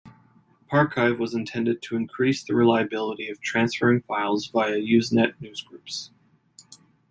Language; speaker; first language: English; native; English